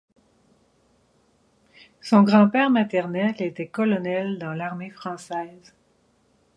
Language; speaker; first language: French; native; French